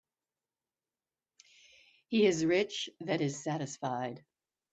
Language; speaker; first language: English; native; English